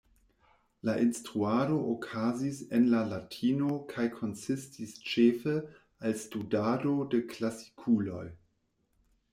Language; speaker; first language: Esperanto; non-native, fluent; German